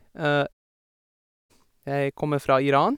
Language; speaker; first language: Norwegian; non-native, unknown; Persian